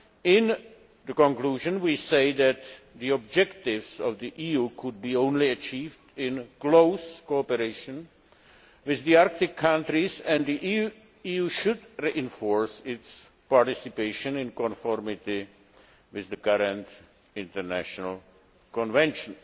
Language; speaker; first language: English; non-native, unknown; Czech